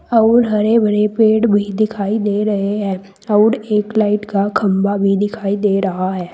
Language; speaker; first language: Hindi; native; Hindi